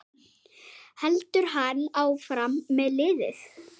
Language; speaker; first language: Icelandic; native; Icelandic